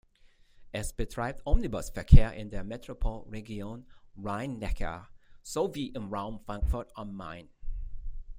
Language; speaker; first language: German; non-native, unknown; English